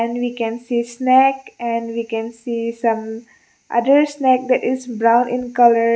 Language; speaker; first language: English; non-native, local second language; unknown